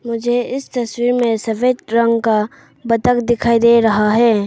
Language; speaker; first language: Hindi; early bilingual, other home language; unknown